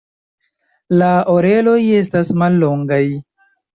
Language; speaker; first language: Esperanto; non-native, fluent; Chinese